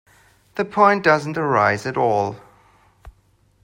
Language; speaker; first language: English; non-native, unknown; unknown